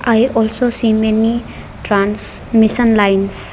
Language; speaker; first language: English; non-native, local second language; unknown